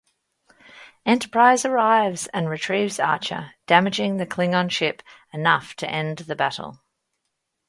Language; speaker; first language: English; native; English